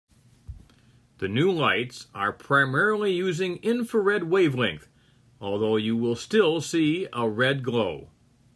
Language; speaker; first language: English; native; English